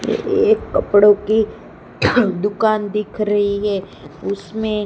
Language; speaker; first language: Hindi; non-native, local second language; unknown